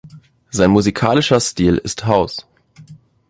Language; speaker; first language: German; native; German